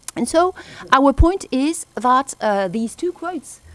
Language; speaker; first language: English; non-native, fluent; French